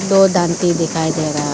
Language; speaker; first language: Hindi; non-native, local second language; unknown